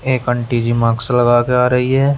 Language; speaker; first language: Hindi; native; Hindi